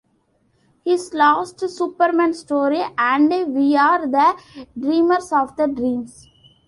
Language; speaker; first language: English; non-native, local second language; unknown